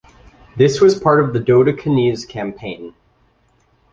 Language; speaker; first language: English; native; English